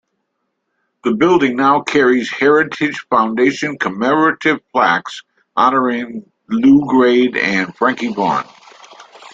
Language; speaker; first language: English; native; English